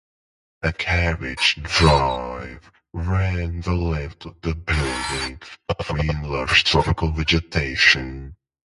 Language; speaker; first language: English; non-native, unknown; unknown